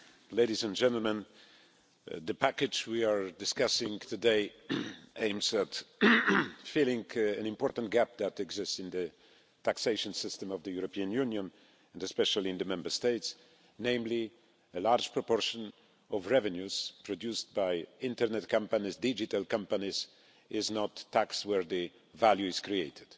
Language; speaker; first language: English; non-native, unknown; Polish